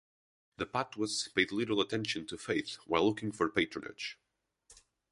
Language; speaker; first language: English; non-native, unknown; Portuguese